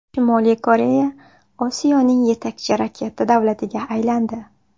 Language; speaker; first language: Uzbek; native; Uzbek